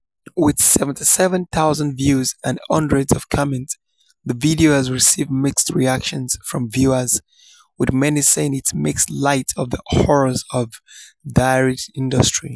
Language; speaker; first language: English; non-native, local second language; Yoruba